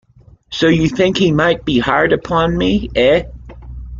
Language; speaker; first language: English; native; English